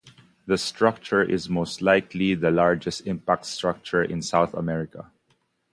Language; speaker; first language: English; non-native, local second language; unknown